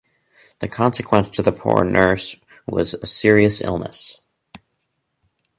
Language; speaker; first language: English; native; English